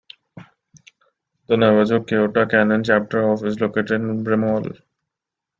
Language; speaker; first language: English; non-native, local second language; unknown